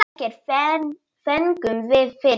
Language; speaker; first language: Icelandic; non-native, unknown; Polish